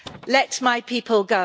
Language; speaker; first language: English; native; English